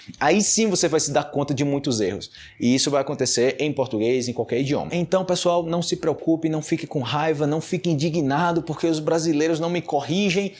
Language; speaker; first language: Portuguese; non-native, fluent; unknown